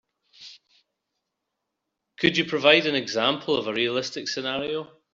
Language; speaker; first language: English; native; English